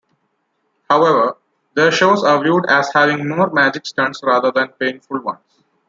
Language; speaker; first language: English; non-native, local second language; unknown